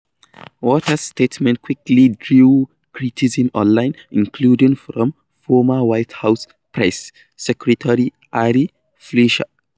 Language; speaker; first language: English; non-native, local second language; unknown